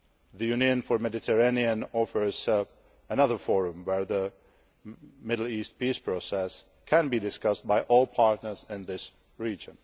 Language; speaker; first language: English; non-native, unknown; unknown